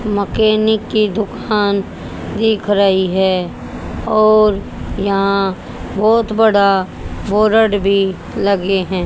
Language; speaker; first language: Hindi; native; Hindi